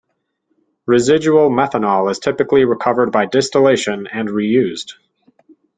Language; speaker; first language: English; native; English